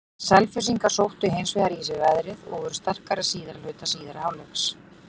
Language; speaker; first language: Icelandic; native; Icelandic